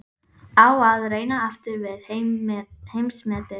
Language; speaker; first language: Icelandic; native; Icelandic